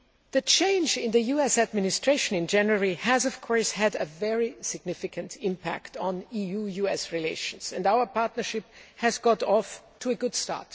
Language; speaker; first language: English; non-native, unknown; German